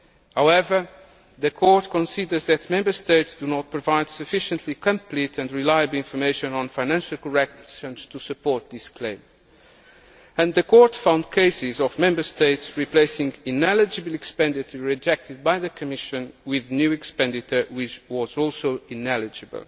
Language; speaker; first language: English; non-native, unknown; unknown